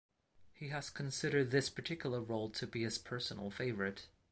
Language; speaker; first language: English; non-native, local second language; Cantonese